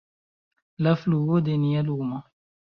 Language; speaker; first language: Esperanto; non-native, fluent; Chinese